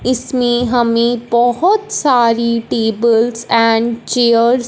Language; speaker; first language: Hindi; non-native, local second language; Punjabi